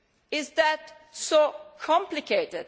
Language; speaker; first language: English; non-native, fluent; Italian